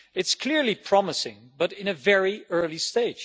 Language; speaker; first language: English; non-native, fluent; Dutch